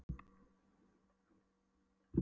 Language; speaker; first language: Icelandic; non-native, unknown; Polish